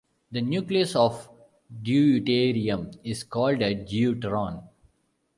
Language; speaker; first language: English; non-native, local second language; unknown